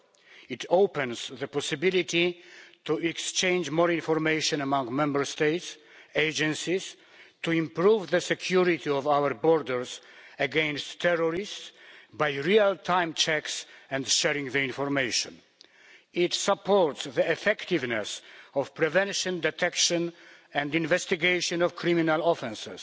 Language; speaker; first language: English; non-native, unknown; Polish